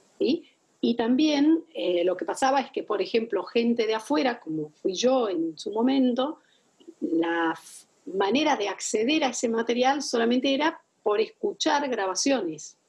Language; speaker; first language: Spanish; non-native, fluent; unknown